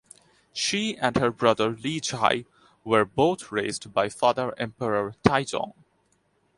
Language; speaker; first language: English; non-native, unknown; Bangla